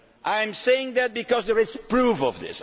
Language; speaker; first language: English; non-native, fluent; Dutch